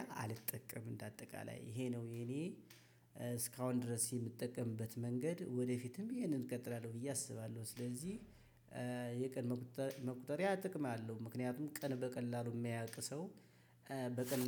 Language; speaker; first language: Amharic; native; Amharic